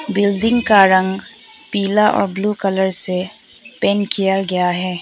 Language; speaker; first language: Hindi; non-native, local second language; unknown